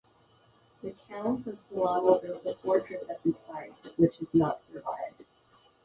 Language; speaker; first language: English; native; English